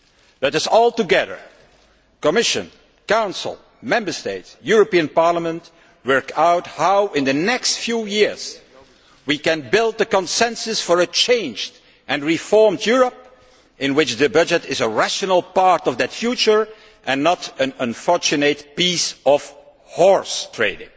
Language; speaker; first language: English; non-native, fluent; Dutch